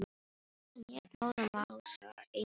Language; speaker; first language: Icelandic; non-native, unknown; Filipino